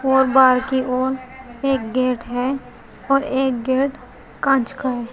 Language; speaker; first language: Hindi; native; Hindi